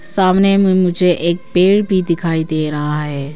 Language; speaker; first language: Hindi; non-native, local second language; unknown